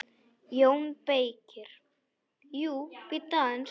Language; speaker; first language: Icelandic; non-native, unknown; Polish